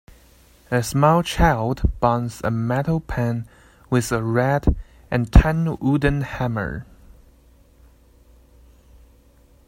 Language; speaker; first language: English; native; English